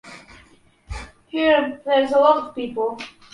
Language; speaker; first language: English; non-native, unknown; Polish